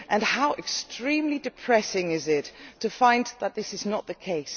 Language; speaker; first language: English; non-native, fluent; Dutch